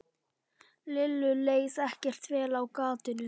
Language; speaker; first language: Icelandic; non-native, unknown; Polish